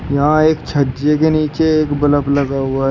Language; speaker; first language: Hindi; native; Hindi